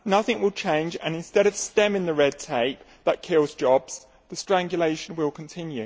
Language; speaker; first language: English; native; English